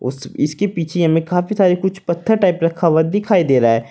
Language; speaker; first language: Hindi; native; Hindi